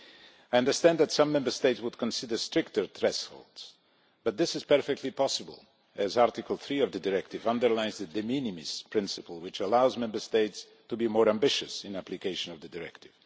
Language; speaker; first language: English; non-native, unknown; Polish